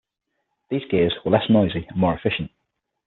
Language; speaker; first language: English; native; English